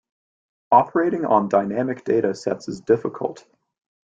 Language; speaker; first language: English; native; English